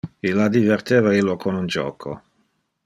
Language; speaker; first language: Interlingua; non-native, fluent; Dutch